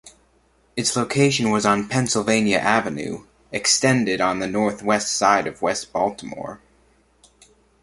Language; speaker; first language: English; native; English